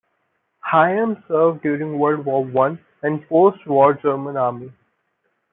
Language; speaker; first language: English; non-native, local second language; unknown